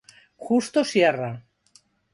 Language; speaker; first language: Galician; non-native, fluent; Spanish